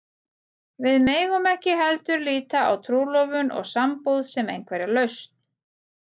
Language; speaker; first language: Icelandic; native; Icelandic